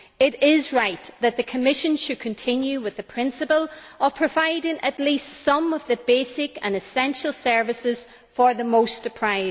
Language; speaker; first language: English; native; English